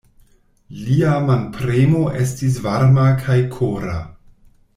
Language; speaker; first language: Esperanto; non-native, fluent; German